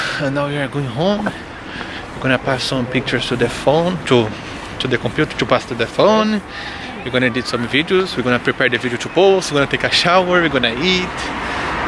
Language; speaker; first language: English; non-native, fluent; Portuguese